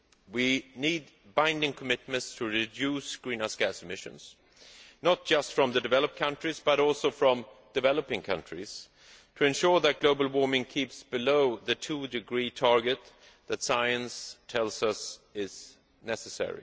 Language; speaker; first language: English; non-native, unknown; Swedish